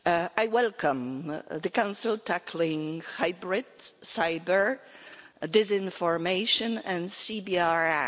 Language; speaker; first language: English; non-native, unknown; Polish